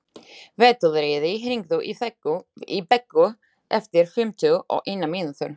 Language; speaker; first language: Icelandic; non-native, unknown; Slovak